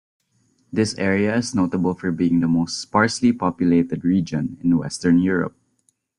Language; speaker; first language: English; non-native, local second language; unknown